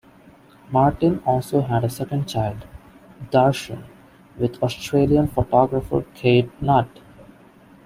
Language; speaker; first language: English; non-native, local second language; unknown